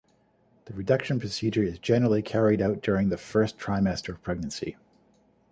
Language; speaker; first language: English; native; English